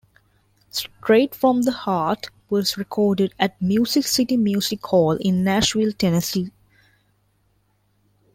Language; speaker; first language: English; non-native, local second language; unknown